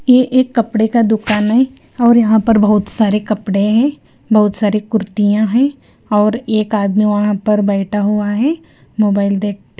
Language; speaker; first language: Hindi; non-native, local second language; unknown